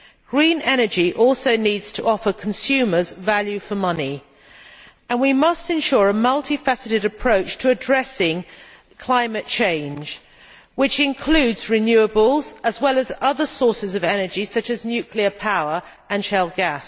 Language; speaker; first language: English; native; English